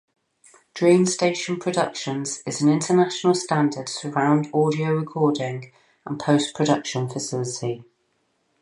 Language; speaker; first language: English; native; English